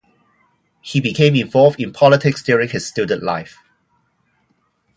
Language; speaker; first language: English; non-native, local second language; Cantonese